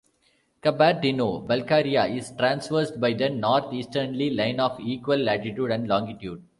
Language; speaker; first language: English; non-native, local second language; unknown